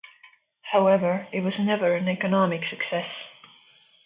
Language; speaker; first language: English; non-native, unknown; Estonian